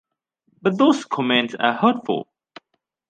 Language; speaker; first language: English; native; English